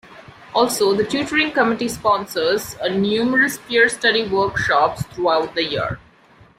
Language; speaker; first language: English; non-native, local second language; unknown